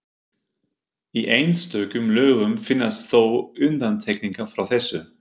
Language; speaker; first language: Icelandic; non-native, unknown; German